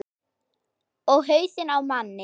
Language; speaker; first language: Icelandic; non-native, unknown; German